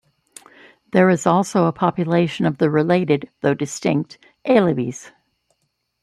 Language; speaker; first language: English; native; English